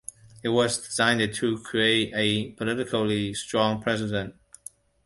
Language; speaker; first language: English; non-native, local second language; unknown